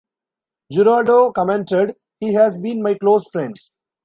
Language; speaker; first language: English; non-native, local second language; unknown